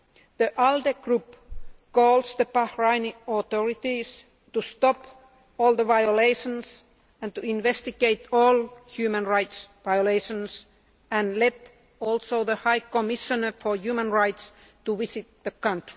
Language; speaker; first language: English; non-native, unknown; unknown